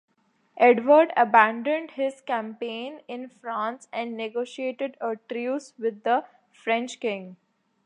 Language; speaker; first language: English; non-native, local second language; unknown